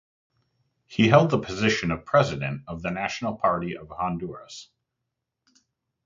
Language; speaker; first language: English; native; English